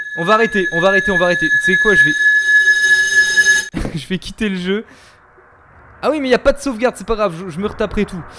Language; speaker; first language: French; native; French